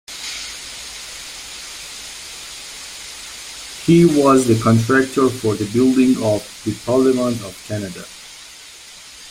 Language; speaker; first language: English; native; English